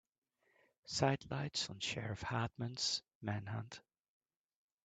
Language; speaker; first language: English; native; English